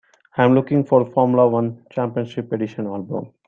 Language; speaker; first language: English; non-native, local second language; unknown